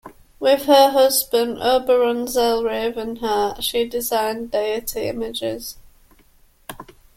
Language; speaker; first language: English; native; English